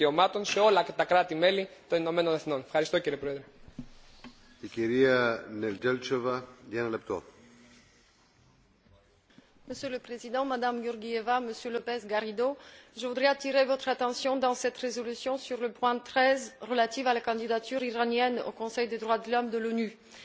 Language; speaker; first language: French; non-native, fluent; Bulgarian